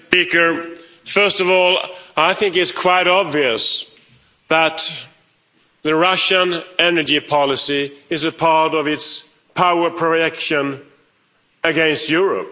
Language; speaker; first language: English; non-native, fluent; Swedish